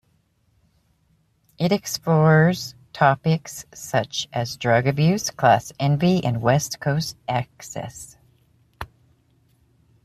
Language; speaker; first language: English; native; English